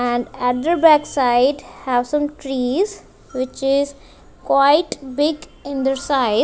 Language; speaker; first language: English; non-native, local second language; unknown